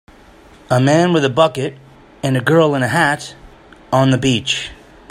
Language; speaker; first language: English; native; English